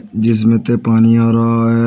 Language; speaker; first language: Hindi; native; Hindi